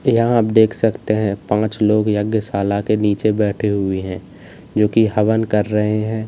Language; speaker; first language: Hindi; native; Hindi